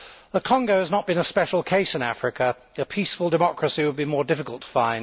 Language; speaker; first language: English; native; English